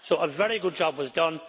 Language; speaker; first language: English; native; English